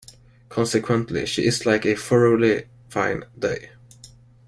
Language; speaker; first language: English; non-native, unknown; Swedish